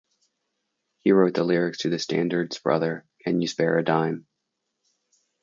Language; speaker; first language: English; native; English